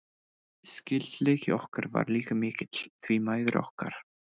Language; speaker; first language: Icelandic; non-native, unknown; English